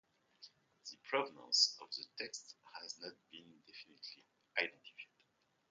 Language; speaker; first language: English; non-native, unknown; French